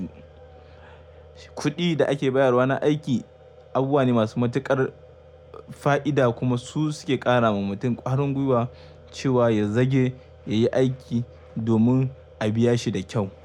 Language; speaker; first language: Hausa; native; Hausa